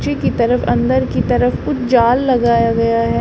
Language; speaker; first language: Hindi; native; Hindi